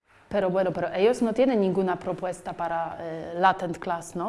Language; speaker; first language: Spanish; non-native, fluent; Polish